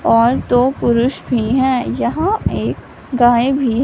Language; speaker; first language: Hindi; non-native, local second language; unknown